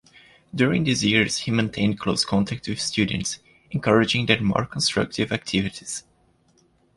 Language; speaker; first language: English; non-native, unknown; Portuguese